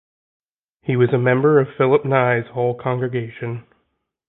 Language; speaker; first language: English; native; English